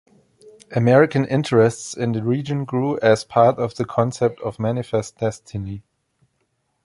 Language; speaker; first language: English; non-native, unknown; German